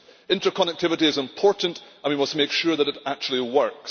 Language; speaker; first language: English; native; English